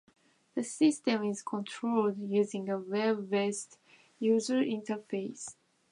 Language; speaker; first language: English; non-native, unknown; Japanese